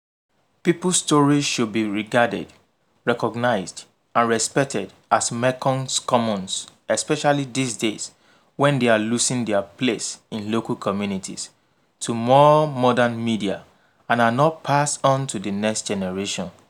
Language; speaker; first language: English; non-native, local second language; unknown